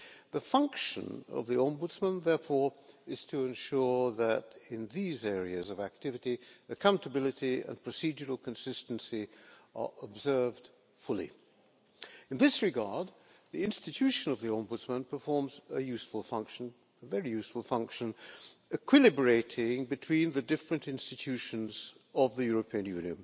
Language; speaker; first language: English; non-native, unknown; Hungarian